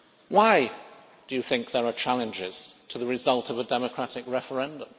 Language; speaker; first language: English; native; English